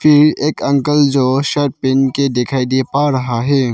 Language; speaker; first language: Hindi; non-native, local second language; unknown